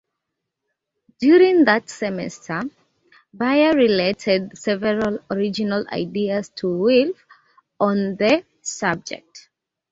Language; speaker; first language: English; native; English